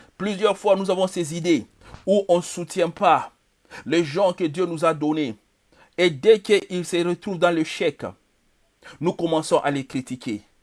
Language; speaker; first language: French; non-native, local second language; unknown